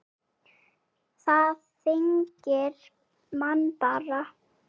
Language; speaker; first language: Icelandic; native; Icelandic